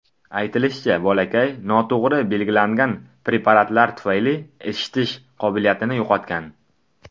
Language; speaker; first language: Uzbek; non-native, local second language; Tajik